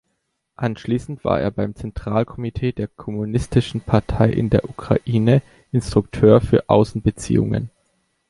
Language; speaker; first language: German; native; German